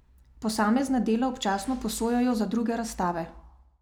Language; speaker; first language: Slovenian; native; Slovenian